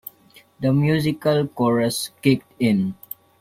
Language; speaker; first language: English; non-native, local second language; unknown